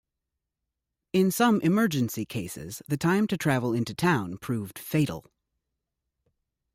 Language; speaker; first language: English; native; English